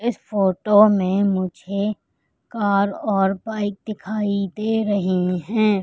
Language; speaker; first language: Hindi; native; Hindi